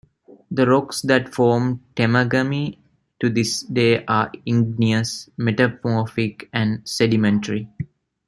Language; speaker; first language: English; non-native, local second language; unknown